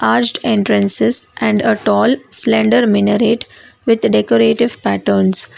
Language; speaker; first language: English; non-native, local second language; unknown